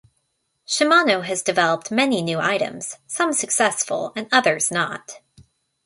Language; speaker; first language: English; native; English